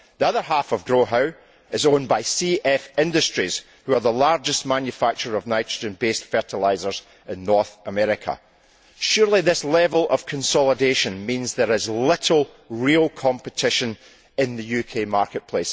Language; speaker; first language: English; native; English